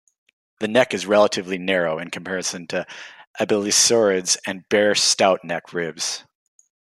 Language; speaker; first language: English; native; English